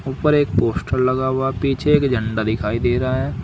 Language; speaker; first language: Hindi; native; Hindi